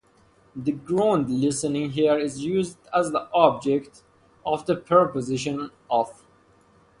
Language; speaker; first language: English; non-native, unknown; Persian